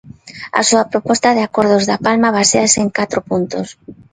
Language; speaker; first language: Galician; non-native, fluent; Spanish